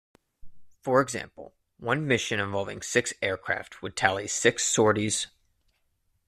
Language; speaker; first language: English; native; English